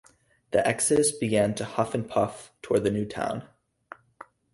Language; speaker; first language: English; native; English